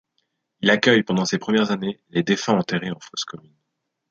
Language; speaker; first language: French; native; French